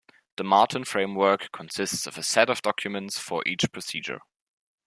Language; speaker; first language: English; non-native, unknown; German